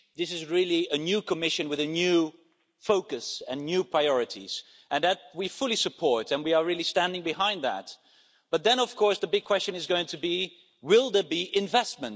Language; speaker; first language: English; non-native, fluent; Dutch